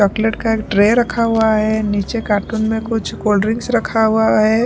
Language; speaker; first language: Hindi; non-native, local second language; Punjabi